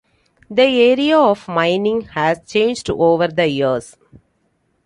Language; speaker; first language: English; non-native, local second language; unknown